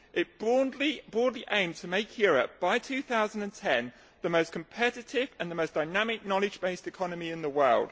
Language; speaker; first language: English; native; English